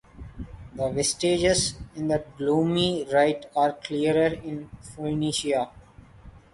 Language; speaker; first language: English; non-native, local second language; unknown